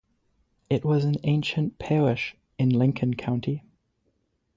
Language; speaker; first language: English; native; English